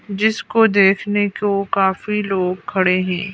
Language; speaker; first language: Hindi; native; Hindi